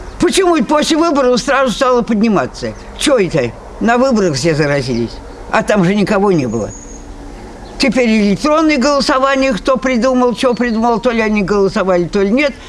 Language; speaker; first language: Russian; native; Russian